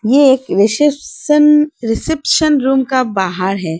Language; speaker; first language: Hindi; non-native, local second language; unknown